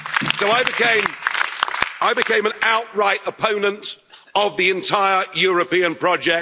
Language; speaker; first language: English; native; English